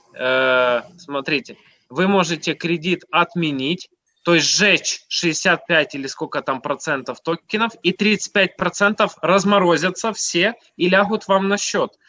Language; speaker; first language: Russian; native; Russian